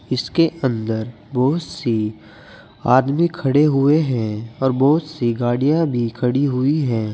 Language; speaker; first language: Hindi; native; Hindi